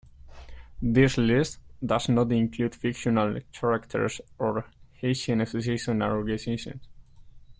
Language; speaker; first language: English; native; English